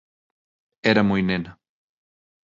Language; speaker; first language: Galician; non-native, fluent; Spanish